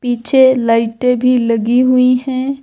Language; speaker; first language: Hindi; native; Hindi